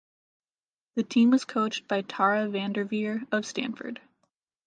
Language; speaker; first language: English; native; English